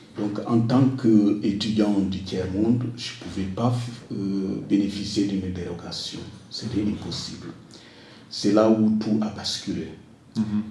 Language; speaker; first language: French; non-native, local second language; Wolof